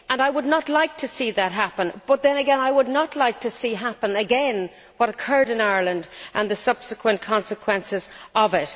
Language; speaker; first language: English; native; English